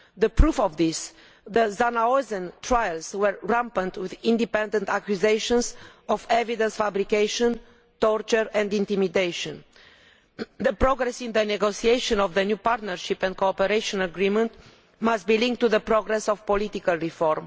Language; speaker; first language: English; non-native, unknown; Romanian